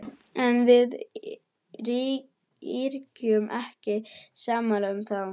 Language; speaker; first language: Icelandic; non-native, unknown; German